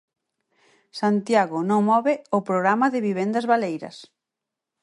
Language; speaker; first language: Galician; native; Galician